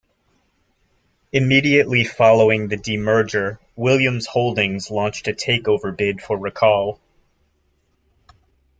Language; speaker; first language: English; native; English